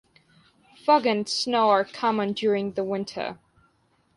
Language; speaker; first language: English; non-native, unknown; Georgian